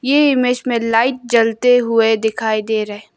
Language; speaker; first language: Hindi; non-native, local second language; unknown